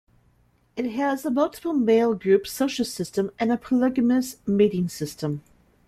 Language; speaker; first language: English; native; English